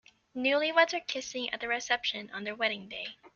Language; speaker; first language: English; native; English